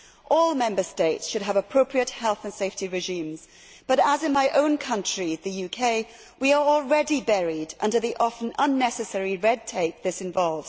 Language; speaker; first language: English; native; English